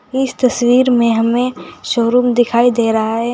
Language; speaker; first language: Hindi; native; Hindi